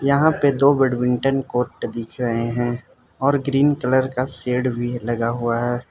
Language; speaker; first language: Hindi; non-native, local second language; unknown